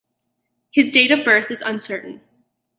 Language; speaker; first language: English; native; English